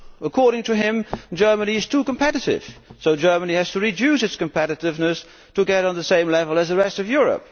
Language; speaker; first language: English; non-native, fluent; Dutch